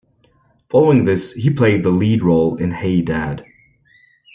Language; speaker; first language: English; native; English